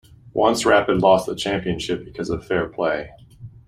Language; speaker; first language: English; native; English